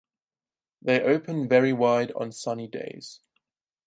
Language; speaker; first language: English; non-native, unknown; German